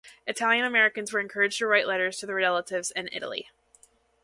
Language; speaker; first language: English; native; English